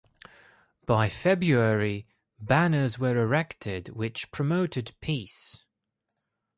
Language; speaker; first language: English; non-native, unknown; Greek